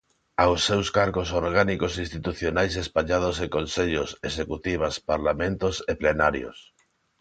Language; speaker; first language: Galician; non-native, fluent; Spanish